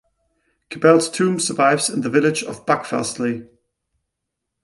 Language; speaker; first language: English; non-native, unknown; German